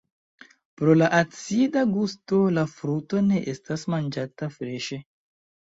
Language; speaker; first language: Esperanto; non-native, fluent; Chinese